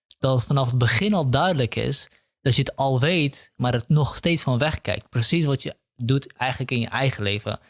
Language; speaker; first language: Dutch; early bilingual, other home language; Kurdish